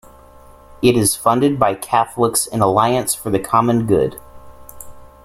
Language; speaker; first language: English; native; English